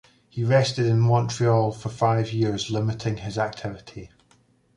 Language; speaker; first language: English; native; English